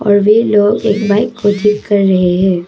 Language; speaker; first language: Hindi; non-native, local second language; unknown